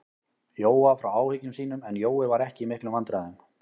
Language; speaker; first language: Icelandic; native; Icelandic